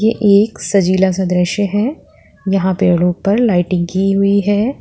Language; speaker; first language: Hindi; native; Hindi